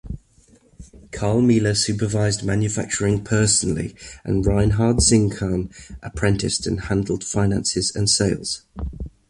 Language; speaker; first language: English; native; English